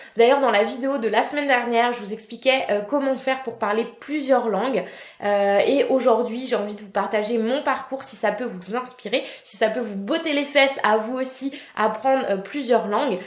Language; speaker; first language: French; native; French